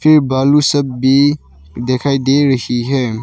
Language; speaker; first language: Hindi; non-native, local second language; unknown